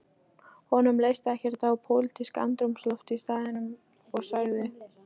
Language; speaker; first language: Icelandic; non-native, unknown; Polish